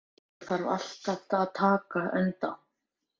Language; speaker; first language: Icelandic; native; Icelandic